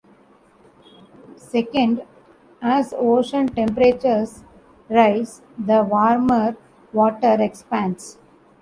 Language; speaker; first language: English; non-native, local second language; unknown